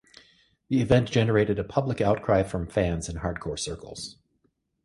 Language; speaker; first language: English; native; English